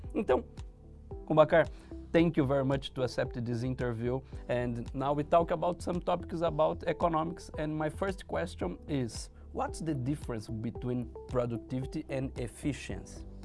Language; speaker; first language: English; non-native, learner; Portuguese